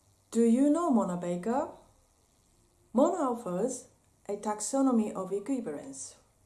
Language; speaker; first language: English; non-native, fluent; Japanese